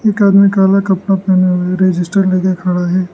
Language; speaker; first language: Hindi; non-native, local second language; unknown